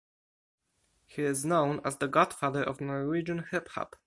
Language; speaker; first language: English; non-native, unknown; Polish